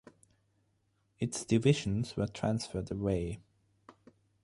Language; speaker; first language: English; non-native, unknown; German